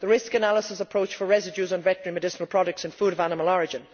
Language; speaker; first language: English; native; English